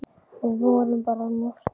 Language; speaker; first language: Icelandic; native; Icelandic